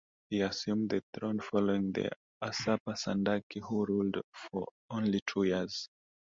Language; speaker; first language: English; non-native, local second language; Swahili